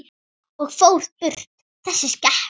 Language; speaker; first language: Icelandic; native; Icelandic